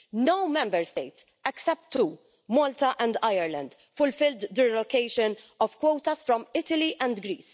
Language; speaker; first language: English; non-native, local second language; Maltese